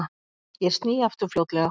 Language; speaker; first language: Icelandic; native; Icelandic